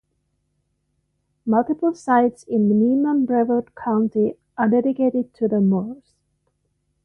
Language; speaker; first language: English; non-native, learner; Finnish